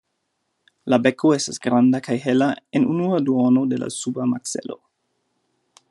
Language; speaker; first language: Esperanto; non-native, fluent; German